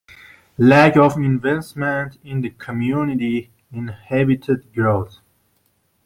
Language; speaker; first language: English; non-native, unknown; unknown